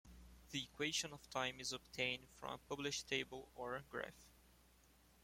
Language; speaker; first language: English; non-native, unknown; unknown